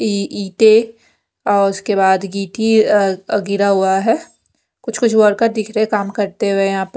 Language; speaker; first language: Hindi; non-native, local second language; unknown